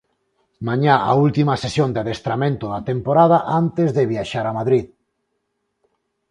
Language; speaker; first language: Galician; non-native, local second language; Spanish